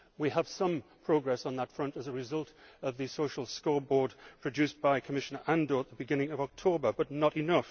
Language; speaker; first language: English; native; English